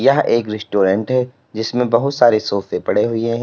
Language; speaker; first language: Hindi; native; Hindi